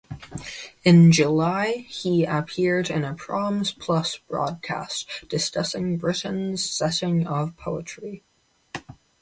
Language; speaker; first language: English; native; English